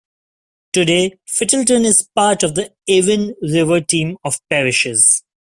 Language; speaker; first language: English; non-native, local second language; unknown